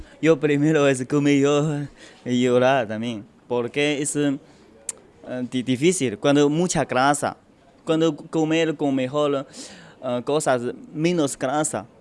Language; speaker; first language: Spanish; non-native, learner; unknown